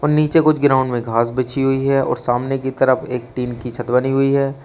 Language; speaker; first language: Hindi; native; Hindi